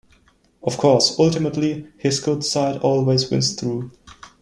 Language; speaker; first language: English; non-native, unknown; German